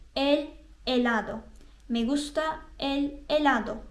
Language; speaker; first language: Spanish; non-native, fluent; Turkish